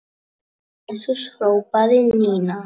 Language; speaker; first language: Icelandic; non-native, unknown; Polish